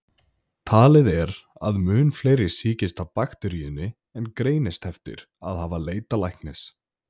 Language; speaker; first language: Icelandic; native; Icelandic